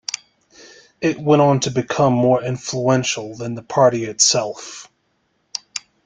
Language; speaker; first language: English; native; English